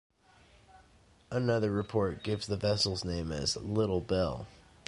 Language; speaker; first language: English; native; English